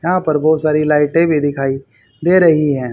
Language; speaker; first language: Hindi; native; Hindi